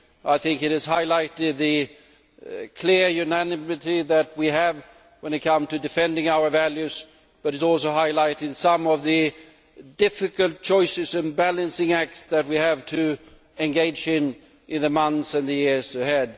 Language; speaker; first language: English; non-native, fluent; Swedish